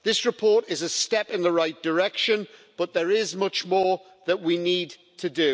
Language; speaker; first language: English; native; English